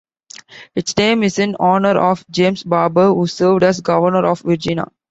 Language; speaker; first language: English; non-native, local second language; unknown